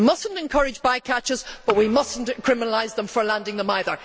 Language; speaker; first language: English; native; English